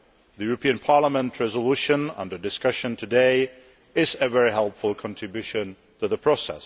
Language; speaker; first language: English; non-native, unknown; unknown